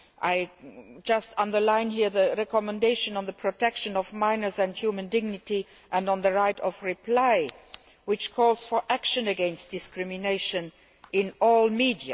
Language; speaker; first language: English; non-native, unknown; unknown